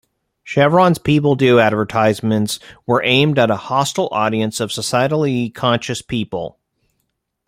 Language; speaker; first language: English; native; English